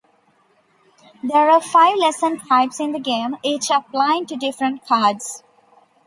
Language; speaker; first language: English; non-native, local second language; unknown